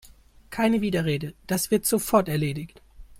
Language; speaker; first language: German; native; German